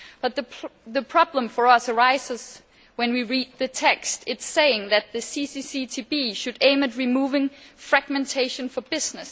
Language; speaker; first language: English; non-native, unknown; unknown